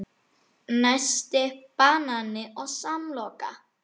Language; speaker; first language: Icelandic; native; Icelandic